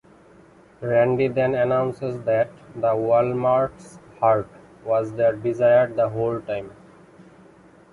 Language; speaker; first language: English; non-native, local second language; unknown